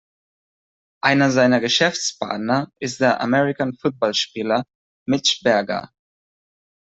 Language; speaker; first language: German; non-native, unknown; Catalan